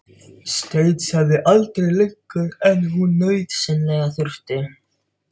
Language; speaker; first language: Icelandic; non-native, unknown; Filipino